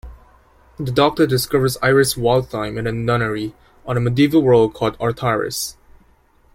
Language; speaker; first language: English; native; English